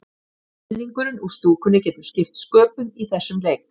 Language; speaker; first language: Icelandic; native; Icelandic